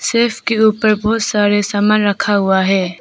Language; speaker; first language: Hindi; non-native, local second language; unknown